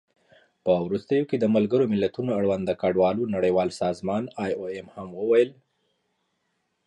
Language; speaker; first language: English; non-native, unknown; Pashto